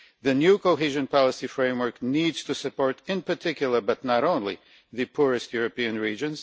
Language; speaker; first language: English; non-native, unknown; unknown